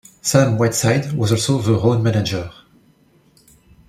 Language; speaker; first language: English; non-native, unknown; French